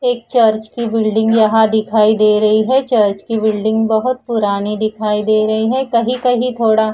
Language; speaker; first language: Hindi; non-native, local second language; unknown